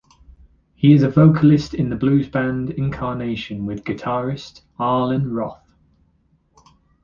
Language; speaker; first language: English; native; English